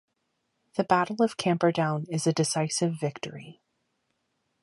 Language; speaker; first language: English; native; English